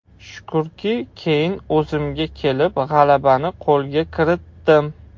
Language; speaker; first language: Uzbek; non-native, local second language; Russian